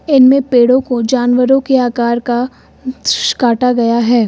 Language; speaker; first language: Hindi; native; Hindi